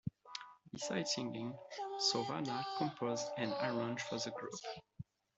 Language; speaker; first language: English; non-native, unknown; French